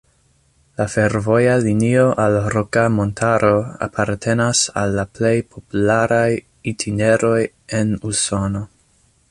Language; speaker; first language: Esperanto; non-native, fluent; English